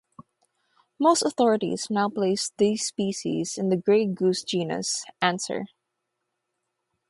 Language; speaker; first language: English; non-native, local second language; Filipino